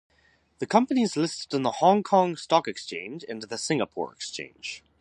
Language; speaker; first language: English; native; English